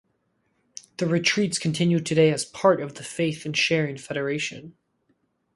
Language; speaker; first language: English; native; English